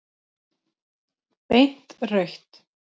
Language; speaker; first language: Icelandic; native; Icelandic